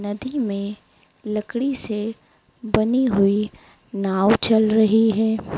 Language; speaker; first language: Hindi; native; Hindi